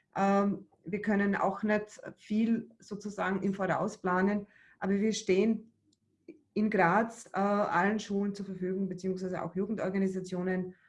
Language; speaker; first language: German; early bilingual, other home language; Bosnian